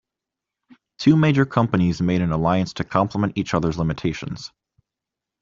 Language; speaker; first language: English; native; English